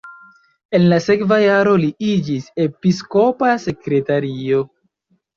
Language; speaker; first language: Esperanto; non-native, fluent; Chinese